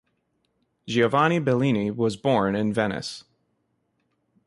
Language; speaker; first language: English; native; English